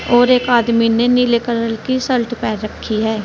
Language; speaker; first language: Hindi; native; Hindi